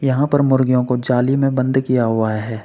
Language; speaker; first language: Hindi; native; Hindi